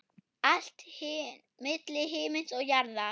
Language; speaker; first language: Icelandic; non-native, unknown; German